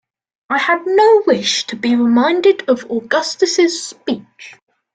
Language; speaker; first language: English; native; English